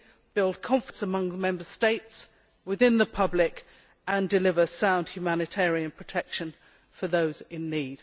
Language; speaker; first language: English; native; English